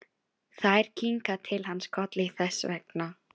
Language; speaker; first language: Icelandic; non-native, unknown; Filipino